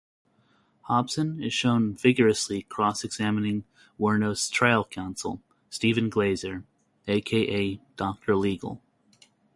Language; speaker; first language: English; native; English